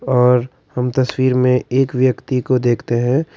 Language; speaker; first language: Hindi; non-native, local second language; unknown